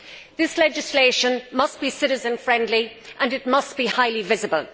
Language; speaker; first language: English; native; English